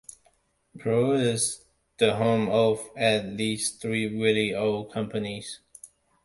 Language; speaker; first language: English; non-native, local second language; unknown